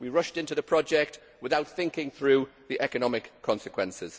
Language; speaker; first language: English; native; English